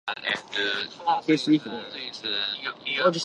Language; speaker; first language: English; native; English